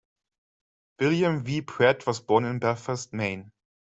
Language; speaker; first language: English; non-native, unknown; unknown